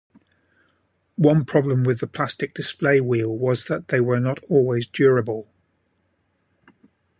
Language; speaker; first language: English; native; English